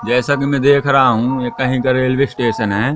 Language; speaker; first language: Hindi; native; Hindi